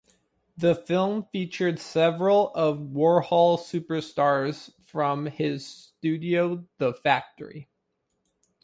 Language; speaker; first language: English; native; English